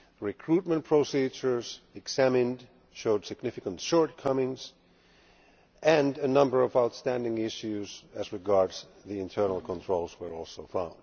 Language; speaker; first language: English; non-native, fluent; Finnish